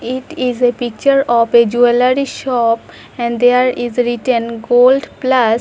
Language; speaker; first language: English; non-native, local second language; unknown